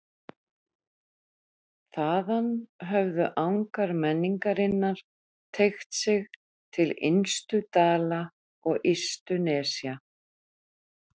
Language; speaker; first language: Icelandic; native; Icelandic